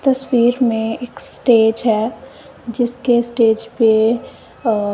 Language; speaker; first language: Hindi; non-native, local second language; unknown